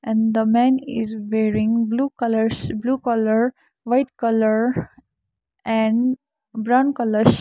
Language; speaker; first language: English; non-native, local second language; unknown